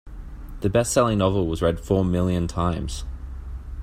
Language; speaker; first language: English; native; English